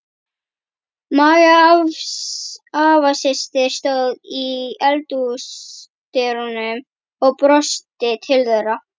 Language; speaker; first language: Icelandic; native; Icelandic